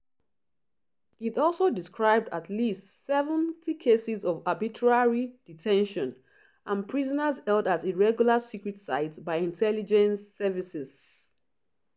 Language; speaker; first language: English; non-native, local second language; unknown